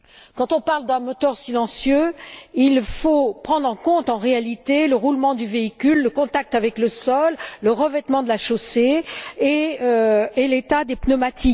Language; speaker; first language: French; native; French